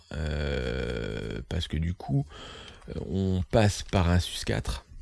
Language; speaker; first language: French; native; French